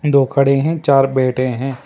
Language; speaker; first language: Hindi; non-native, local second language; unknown